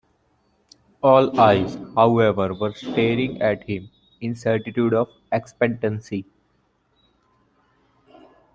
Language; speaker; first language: English; non-native, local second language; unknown